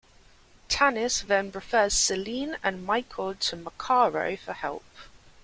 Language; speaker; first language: English; native; English